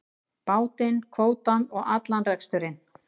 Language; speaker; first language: Icelandic; native; Icelandic